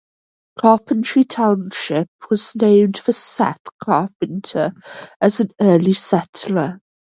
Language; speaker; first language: English; native; English